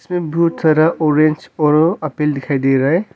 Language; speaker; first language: Hindi; non-native, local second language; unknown